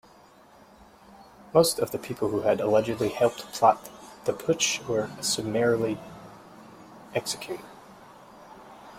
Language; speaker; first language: English; native; English